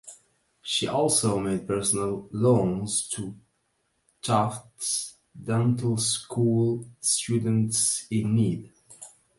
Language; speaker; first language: English; non-native, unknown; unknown